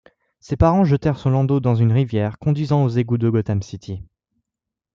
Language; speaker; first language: French; native; French